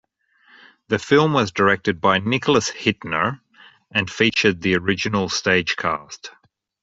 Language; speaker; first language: English; native; English